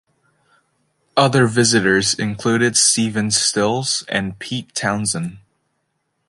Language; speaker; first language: English; native; English